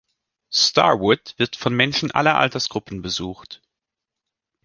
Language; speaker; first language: German; native; German